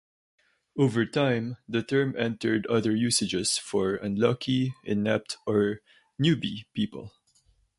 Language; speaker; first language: English; non-native, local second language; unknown